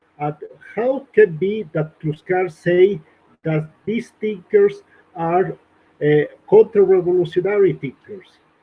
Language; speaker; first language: English; non-native, learner; Spanish